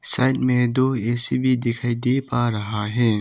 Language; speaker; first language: Hindi; early bilingual, other home language; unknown